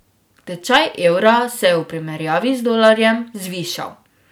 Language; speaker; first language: Slovenian; native; Slovenian